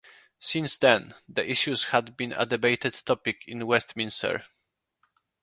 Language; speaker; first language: English; non-native, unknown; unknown